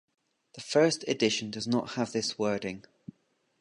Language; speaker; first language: English; native; English